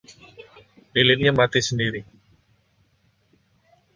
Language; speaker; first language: Indonesian; non-native, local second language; Javanese